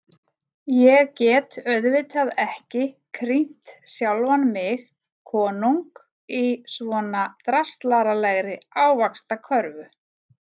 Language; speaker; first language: Icelandic; native; Icelandic